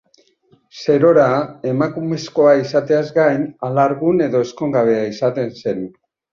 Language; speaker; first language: Basque; native; Basque